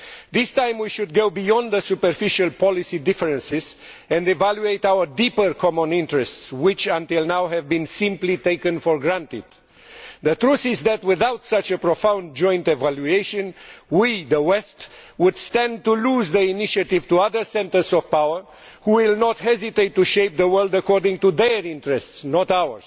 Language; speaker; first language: English; non-native, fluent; Romanian